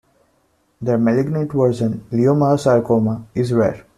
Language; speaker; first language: English; non-native, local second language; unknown